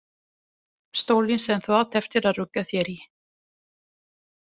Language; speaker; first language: Icelandic; non-native, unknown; Italian